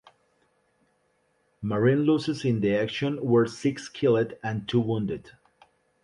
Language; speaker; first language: English; non-native, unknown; Spanish